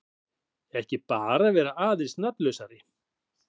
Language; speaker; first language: Icelandic; native; Icelandic